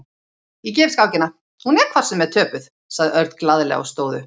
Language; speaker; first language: Icelandic; native; Icelandic